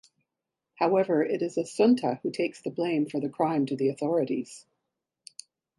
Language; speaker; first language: English; native; English